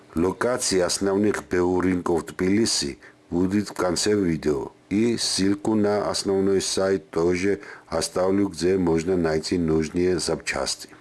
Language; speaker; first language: Russian; non-native, local second language; Georgian